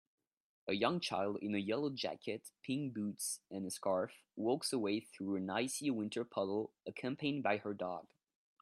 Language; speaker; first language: English; non-native, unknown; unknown